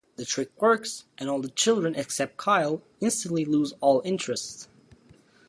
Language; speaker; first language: English; native; English